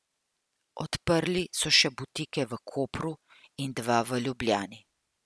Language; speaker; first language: Slovenian; native; Slovenian